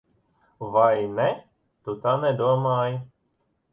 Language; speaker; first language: Latvian; non-native, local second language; Russian